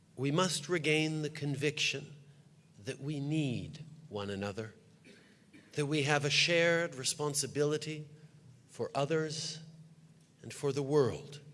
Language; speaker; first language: English; early bilingual, other home language; French